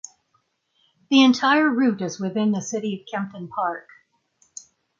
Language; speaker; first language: English; native; English